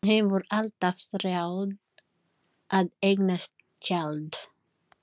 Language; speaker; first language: Icelandic; non-native, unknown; Filipino